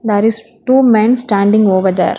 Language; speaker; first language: English; non-native, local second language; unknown